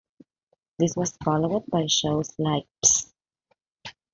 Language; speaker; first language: English; non-native, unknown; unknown